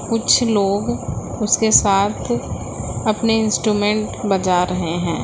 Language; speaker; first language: Hindi; native; Hindi